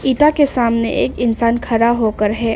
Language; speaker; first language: Hindi; non-native, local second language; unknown